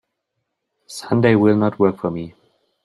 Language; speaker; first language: English; non-native, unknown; German